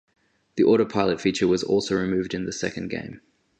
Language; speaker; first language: English; native; English